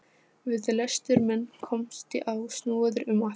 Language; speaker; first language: Icelandic; non-native, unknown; Polish